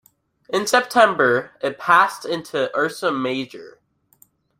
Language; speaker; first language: English; native; English